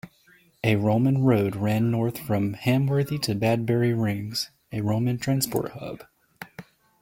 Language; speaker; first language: English; native; English